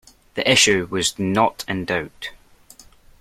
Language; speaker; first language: English; native; English